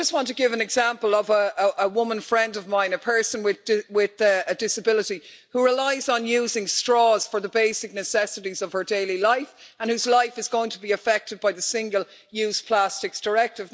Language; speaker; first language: English; native; English